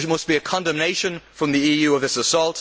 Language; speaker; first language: English; native; English